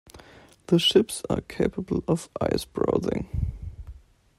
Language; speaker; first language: English; non-native, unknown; German